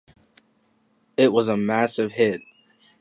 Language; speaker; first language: English; native; English